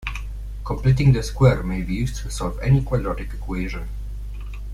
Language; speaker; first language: English; non-native, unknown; Polish